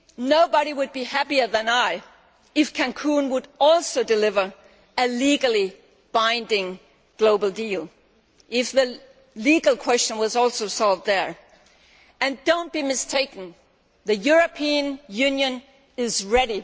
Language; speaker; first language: English; non-native, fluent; Danish